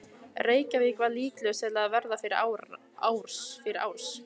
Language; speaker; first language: Icelandic; native; Icelandic